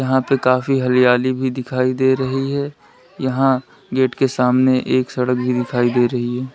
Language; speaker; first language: Hindi; native; Hindi